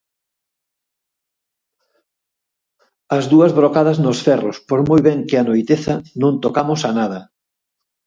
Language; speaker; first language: Galician; native; Galician